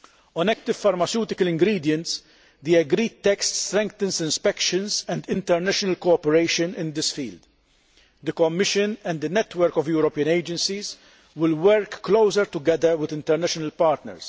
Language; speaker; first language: English; non-native, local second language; Maltese